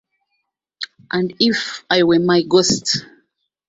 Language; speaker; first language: English; non-native, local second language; Ganda